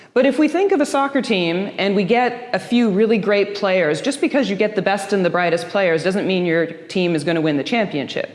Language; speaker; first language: English; early bilingual, other home language; Dutch